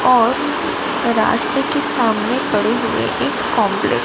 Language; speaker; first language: Hindi; non-native, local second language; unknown